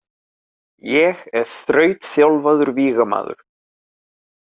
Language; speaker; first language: Icelandic; native; Icelandic